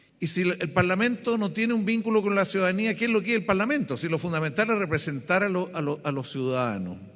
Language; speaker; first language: Spanish; native; Spanish